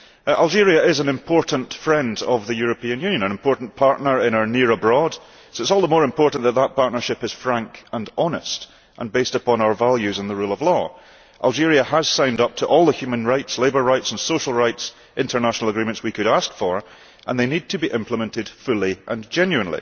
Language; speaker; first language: English; early bilingual, heritage; English